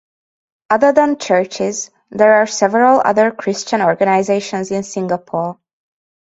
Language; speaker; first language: English; non-native, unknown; Hungarian